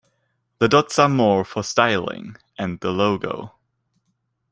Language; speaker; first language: English; non-native, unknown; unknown